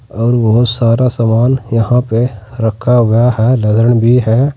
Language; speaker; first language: Hindi; native; Hindi